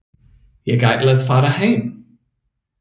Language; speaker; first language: Icelandic; non-native, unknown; English